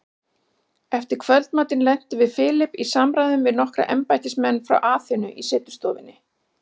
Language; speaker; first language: Icelandic; native; Icelandic